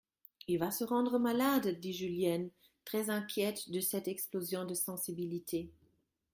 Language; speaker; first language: French; non-native, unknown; German